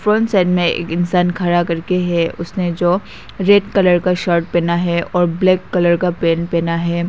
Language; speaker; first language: Hindi; non-native, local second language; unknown